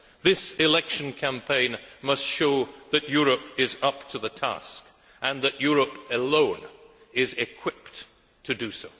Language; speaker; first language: English; native; English